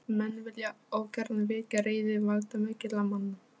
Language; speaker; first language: Icelandic; non-native, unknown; Polish